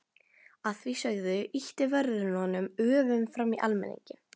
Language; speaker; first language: Icelandic; non-native, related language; Norwegian